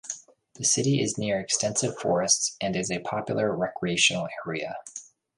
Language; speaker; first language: English; native; English